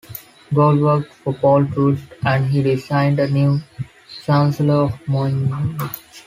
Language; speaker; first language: English; non-native, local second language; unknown